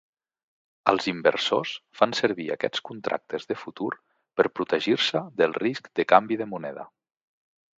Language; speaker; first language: Catalan; native; Catalan